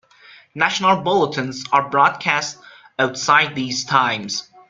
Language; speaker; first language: English; non-native, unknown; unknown